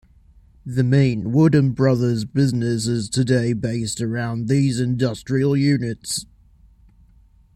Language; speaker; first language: English; native; English